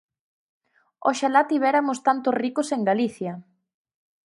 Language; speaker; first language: Galician; native; Galician